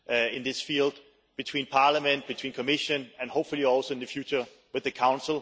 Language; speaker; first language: English; non-native, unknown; Danish